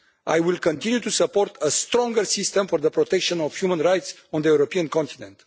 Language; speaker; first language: English; non-native, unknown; Romanian